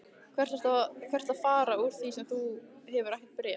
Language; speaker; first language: Icelandic; native; Icelandic